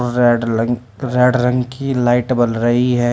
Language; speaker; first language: Hindi; native; Hindi